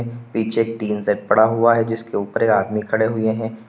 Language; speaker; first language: Hindi; native; Hindi